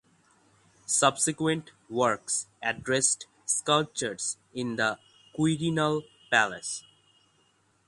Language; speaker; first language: English; non-native, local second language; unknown